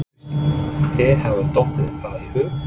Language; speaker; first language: Icelandic; non-native, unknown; English